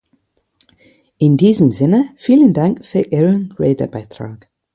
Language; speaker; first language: German; non-native, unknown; English